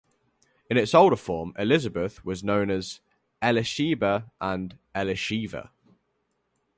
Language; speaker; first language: English; native; English